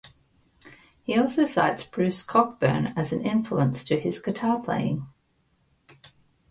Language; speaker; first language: English; native; English